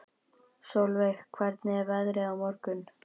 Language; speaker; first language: Icelandic; native; Icelandic